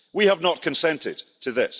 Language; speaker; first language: English; early bilingual, heritage; English